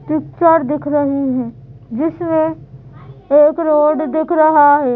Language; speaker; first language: Hindi; native; Hindi